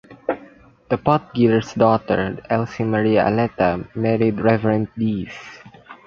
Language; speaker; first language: English; non-native, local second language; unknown